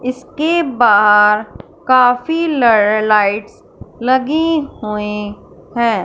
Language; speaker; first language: Hindi; non-native, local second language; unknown